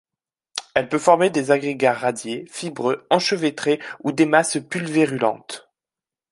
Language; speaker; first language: French; native; French